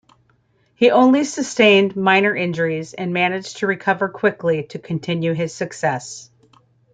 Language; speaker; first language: English; native; English